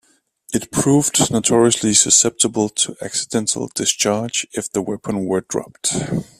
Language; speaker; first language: English; native; English